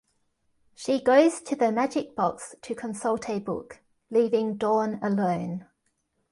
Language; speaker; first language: English; native; English